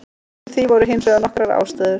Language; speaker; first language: Icelandic; native; Icelandic